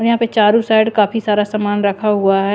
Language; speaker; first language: Hindi; non-native, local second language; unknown